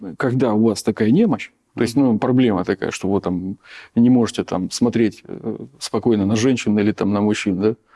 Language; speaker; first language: Russian; native; Russian